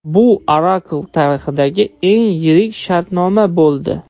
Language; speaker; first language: Uzbek; non-native, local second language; Russian